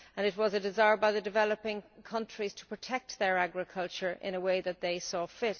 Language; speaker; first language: English; native; English